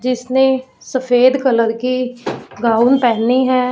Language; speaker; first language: Hindi; non-native, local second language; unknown